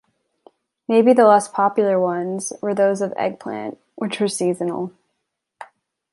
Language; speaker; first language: English; native; English